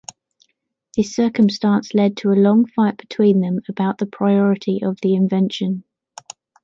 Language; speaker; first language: English; native; English